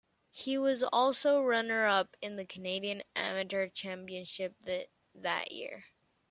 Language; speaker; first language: English; native; English